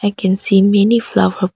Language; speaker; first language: English; non-native, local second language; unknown